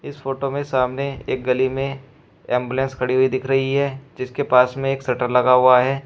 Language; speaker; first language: Hindi; native; Hindi